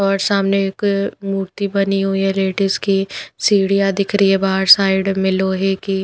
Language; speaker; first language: Hindi; non-native, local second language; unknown